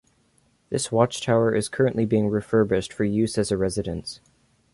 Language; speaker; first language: English; native; English